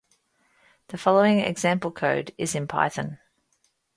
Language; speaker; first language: English; native; English